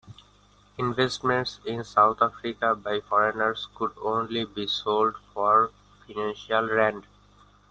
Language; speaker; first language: English; non-native, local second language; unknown